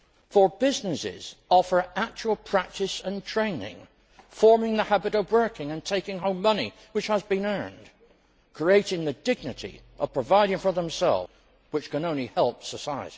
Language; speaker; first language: English; native; English